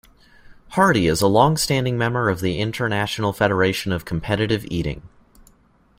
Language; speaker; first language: English; native; English